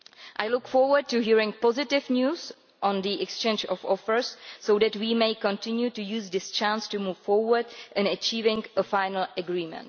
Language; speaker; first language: English; non-native, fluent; Czech